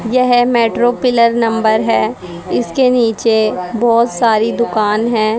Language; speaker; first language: Hindi; native; Hindi